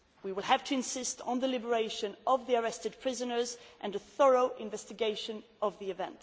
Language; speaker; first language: English; non-native, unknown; Swedish